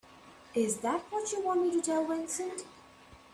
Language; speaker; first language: English; non-native, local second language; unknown